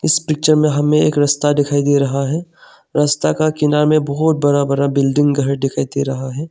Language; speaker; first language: Hindi; non-native, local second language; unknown